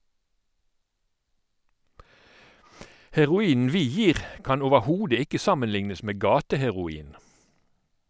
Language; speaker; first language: Norwegian; native; Norwegian